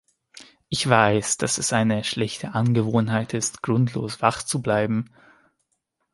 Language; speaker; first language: German; non-native, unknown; Hungarian